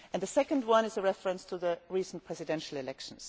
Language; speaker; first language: English; non-native, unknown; German